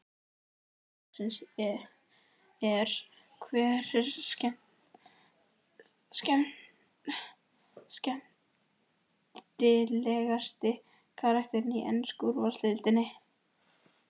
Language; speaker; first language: Icelandic; native; Icelandic